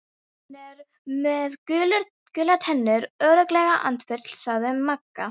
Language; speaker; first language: Icelandic; non-native, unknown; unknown